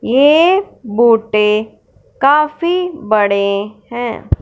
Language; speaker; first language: Hindi; non-native, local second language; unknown